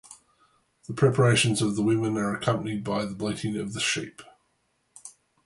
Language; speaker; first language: English; native; English